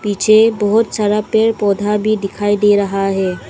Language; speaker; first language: Hindi; early bilingual, other home language; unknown